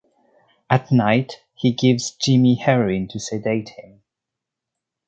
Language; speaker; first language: English; non-native, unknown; French